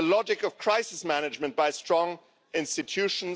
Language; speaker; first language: English; non-native, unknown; German